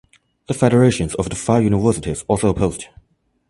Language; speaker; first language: English; non-native, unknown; Chinese